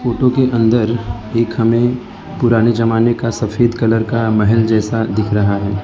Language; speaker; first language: Hindi; non-native, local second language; Gujarati